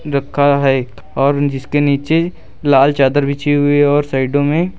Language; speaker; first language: Hindi; native; Hindi